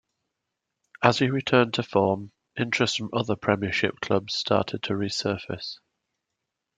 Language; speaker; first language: English; native; English